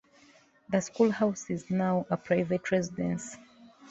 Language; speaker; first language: English; non-native, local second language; Ganda